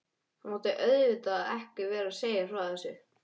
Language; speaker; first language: Icelandic; non-native, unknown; English